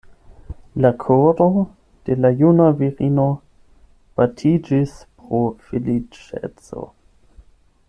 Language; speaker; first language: Esperanto; non-native, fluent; German